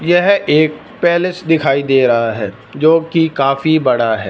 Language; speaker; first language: Hindi; non-native, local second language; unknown